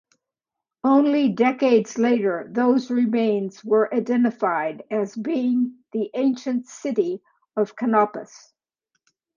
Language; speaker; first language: English; native; English